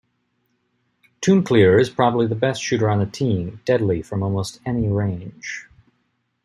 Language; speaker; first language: English; native; English